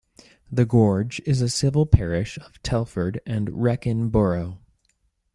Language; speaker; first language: English; native; English